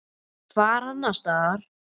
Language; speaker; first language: Icelandic; native; Icelandic